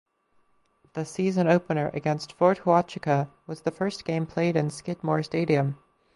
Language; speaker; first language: English; native; English